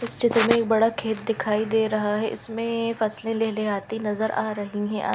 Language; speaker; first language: Hindi; non-native, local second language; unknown